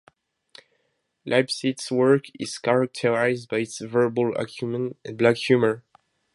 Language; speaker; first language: English; non-native, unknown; French